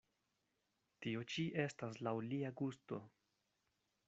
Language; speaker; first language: Esperanto; non-native, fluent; Spanish